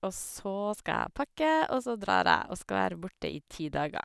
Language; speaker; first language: Norwegian; native; Norwegian